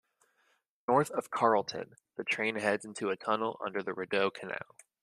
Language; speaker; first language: English; native; English